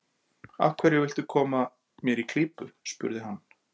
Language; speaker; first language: Icelandic; native; Icelandic